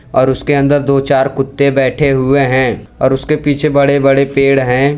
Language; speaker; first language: Hindi; non-native, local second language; Gujarati